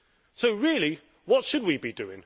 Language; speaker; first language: English; native; English